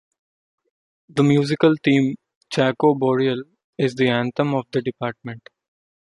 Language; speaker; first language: English; non-native, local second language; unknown